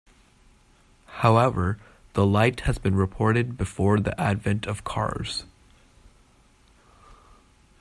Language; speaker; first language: English; native; English